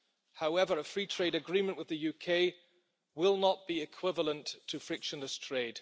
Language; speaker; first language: English; non-native, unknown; German